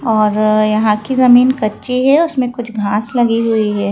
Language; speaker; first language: Hindi; native; Hindi